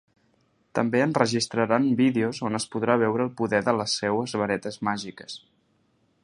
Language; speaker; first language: Catalan; native; Catalan